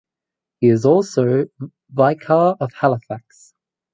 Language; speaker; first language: English; native; English